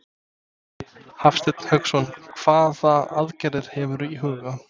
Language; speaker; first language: Icelandic; non-native, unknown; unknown